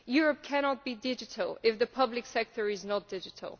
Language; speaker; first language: English; non-native, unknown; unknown